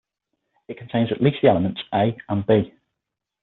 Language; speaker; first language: English; native; English